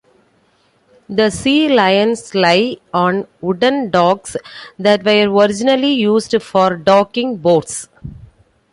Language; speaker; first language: English; non-native, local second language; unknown